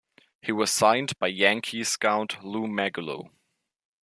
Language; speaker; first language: English; non-native, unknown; German